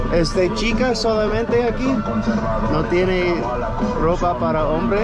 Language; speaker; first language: Spanish; non-native, learner; English